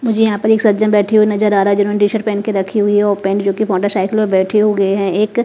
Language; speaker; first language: Hindi; non-native, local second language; Punjabi